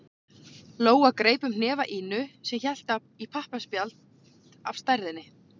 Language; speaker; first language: Icelandic; native; Icelandic